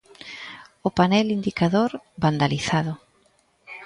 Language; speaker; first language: Galician; native; Galician